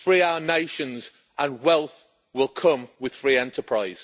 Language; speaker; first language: English; native; English